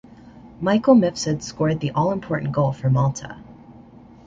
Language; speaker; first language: English; native; English